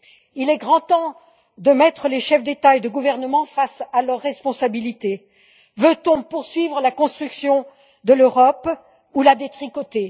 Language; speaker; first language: French; native; French